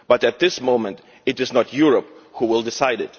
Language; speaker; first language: English; non-native, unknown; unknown